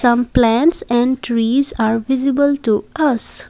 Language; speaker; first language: English; non-native, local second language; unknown